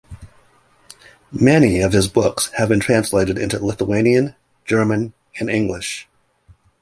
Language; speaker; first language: English; native; English